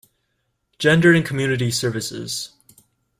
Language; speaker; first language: English; native; English